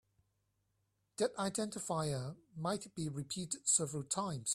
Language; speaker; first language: English; non-native, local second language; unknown